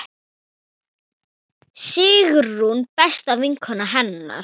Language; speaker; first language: Icelandic; non-native, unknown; Thai